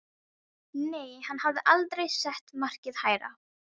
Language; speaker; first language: Icelandic; non-native, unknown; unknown